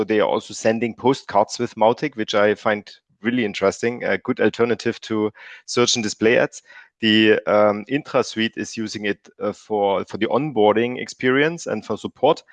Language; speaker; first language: English; non-native, fluent; German